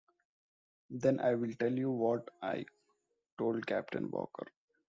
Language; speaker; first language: English; non-native, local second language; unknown